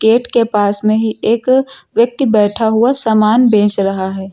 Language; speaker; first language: Hindi; native; Hindi